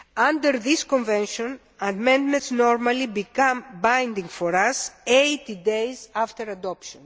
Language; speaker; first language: English; non-native, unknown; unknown